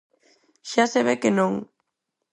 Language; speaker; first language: Galician; non-native, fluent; Spanish